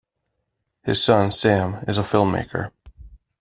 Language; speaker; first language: English; native; English